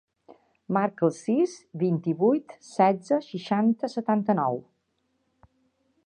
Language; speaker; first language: Catalan; native; Catalan